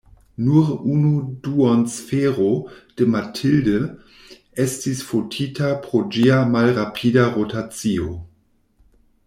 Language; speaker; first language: Esperanto; non-native, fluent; German